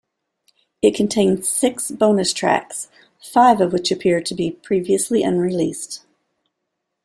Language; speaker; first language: English; native; English